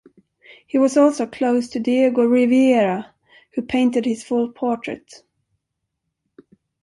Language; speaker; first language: English; non-native, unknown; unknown